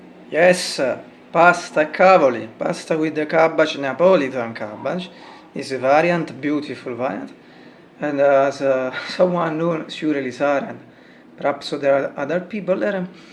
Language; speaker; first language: English; non-native, fluent; Italian